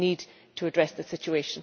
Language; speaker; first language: English; native; English